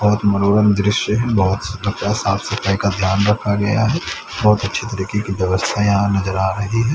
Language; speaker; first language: Hindi; native; Hindi